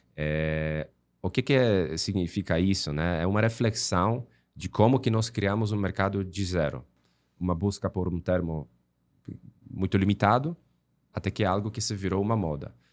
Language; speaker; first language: Portuguese; non-native, fluent; Polish